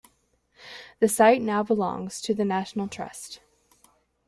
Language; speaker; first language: English; native; English